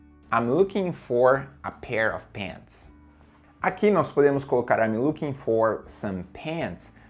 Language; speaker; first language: English; non-native, fluent; Portuguese